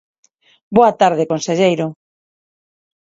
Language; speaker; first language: Galician; non-native, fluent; Spanish